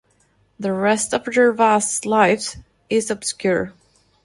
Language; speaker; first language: English; non-native, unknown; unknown